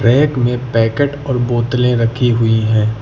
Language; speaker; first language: Hindi; native; Hindi